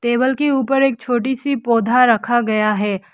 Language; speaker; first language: Hindi; non-native, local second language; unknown